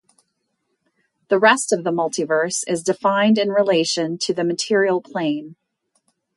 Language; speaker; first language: English; native; English